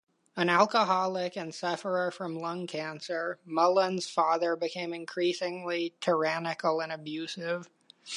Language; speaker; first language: English; native; English